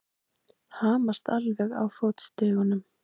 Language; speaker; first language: Icelandic; native; Icelandic